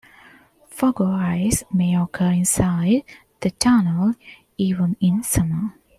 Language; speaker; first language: English; non-native, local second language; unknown